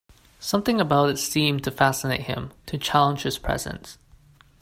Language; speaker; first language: English; non-native, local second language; Cantonese